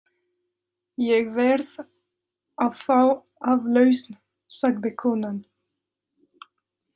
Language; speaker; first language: Icelandic; non-native, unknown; French